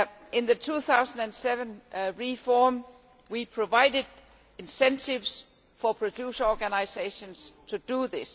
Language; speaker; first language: English; non-native, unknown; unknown